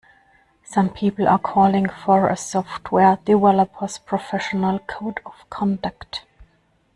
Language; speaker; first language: English; non-native, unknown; German